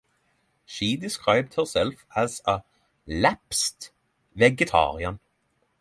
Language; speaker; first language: English; non-native, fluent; Norwegian